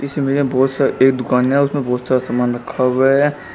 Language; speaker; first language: Hindi; native; Hindi